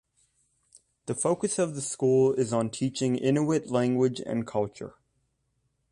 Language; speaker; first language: English; native; English